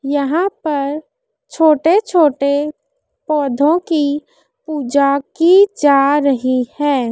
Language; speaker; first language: Hindi; native; Hindi